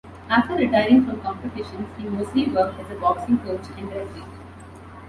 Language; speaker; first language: English; non-native, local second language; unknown